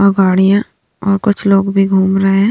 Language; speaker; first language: Hindi; native; Hindi